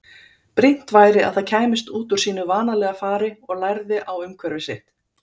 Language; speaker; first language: Icelandic; native; Icelandic